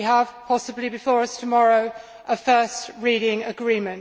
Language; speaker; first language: English; native; English